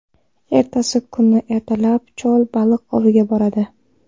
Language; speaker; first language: Uzbek; non-native, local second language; Kara-Kalpak